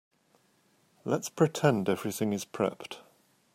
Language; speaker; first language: English; native; English